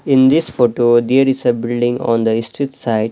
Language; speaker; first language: English; non-native, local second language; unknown